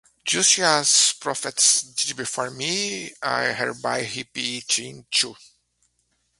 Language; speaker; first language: English; native; English